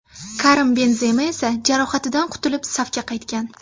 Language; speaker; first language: Uzbek; native; Uzbek